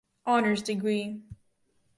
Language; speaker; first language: English; native; English